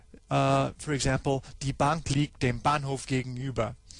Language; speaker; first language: German; non-native, fluent; English